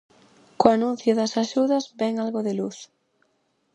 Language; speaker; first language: Galician; native; Galician